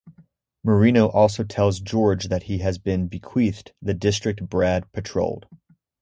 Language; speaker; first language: English; native; English